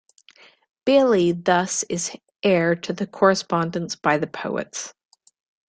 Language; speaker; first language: English; native; English